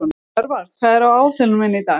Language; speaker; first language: Icelandic; native; Icelandic